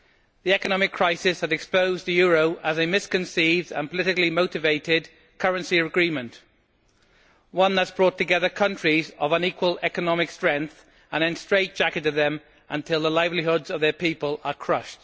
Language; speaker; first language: English; native; English